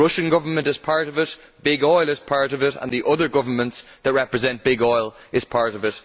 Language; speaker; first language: English; native; English